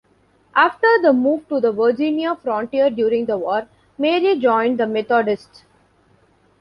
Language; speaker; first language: English; non-native, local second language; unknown